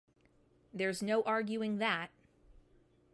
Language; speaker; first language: English; native; English